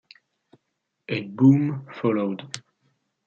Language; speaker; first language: English; non-native, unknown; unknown